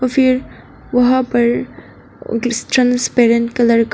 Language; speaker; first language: Hindi; non-native, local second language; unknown